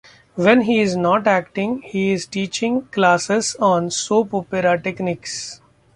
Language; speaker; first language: English; non-native, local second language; Marathi